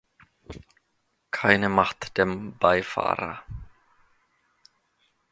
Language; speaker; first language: German; non-native, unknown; Finnish